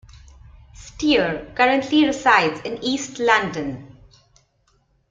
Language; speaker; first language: English; non-native, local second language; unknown